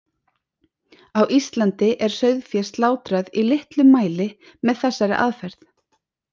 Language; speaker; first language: Icelandic; native; Icelandic